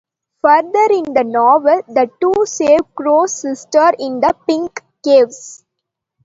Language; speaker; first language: English; non-native, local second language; Tamil